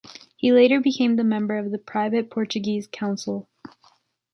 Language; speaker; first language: English; native; English